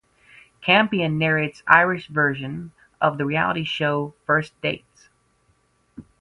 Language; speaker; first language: English; native; English